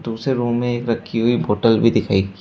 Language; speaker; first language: Hindi; native; Hindi